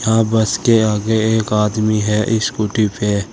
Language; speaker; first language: Hindi; native; Hindi